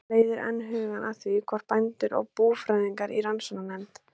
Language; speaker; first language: Icelandic; native; Icelandic